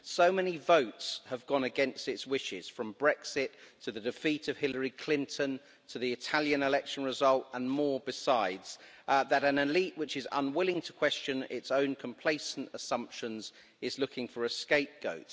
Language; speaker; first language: English; native; English